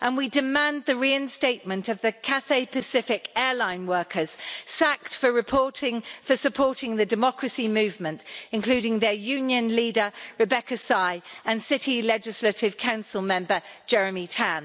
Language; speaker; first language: English; native; English